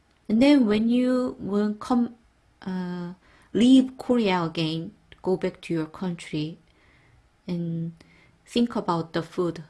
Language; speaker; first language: English; non-native, fluent; Korean